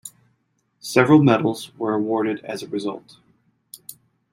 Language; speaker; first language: English; native; English